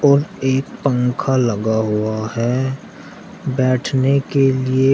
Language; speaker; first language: Hindi; native; Hindi